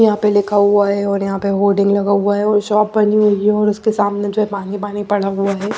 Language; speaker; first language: Hindi; non-native, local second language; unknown